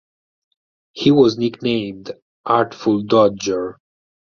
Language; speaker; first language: English; non-native, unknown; Italian